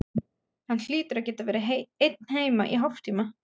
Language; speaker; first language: Icelandic; non-native, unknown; German